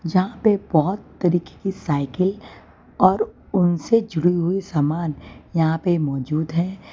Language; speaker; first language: Hindi; non-native, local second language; Gujarati